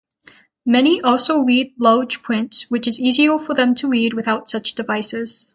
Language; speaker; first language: English; native; English